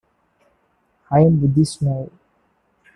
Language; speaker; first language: English; native; English